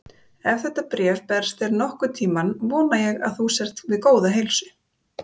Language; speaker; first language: Icelandic; native; Icelandic